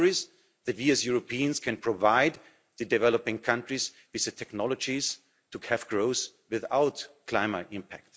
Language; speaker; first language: English; non-native, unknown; German